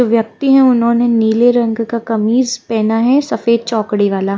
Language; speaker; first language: Hindi; native; Hindi